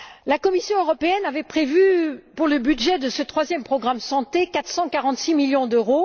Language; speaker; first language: French; native; French